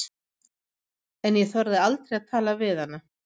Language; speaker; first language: Icelandic; non-native, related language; Swedish